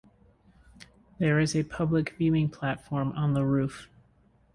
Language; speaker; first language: English; native; English